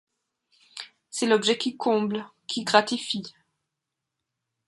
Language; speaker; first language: French; non-native, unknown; German